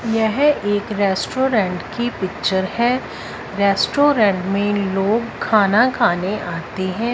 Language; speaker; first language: Hindi; non-native, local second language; Punjabi